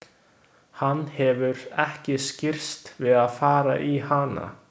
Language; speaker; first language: Icelandic; non-native, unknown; Chinese